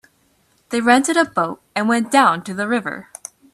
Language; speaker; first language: English; native; English